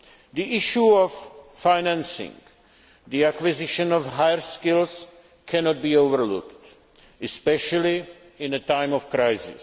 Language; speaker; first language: English; non-native, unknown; Czech